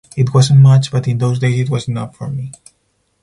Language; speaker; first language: English; non-native, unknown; Spanish